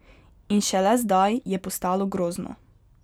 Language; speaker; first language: Slovenian; native; Slovenian